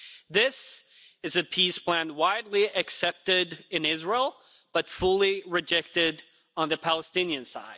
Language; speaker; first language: English; non-native, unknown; Swedish